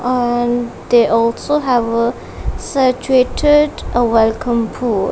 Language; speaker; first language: English; non-native, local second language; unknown